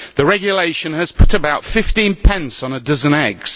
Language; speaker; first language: English; native; English